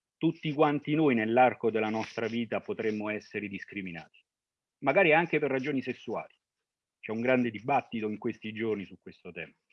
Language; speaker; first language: Italian; early bilingual, other home language; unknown